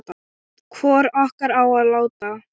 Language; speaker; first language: Icelandic; non-native, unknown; Thai